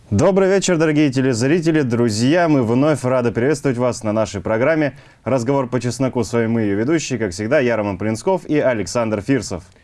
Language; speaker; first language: Russian; native; Russian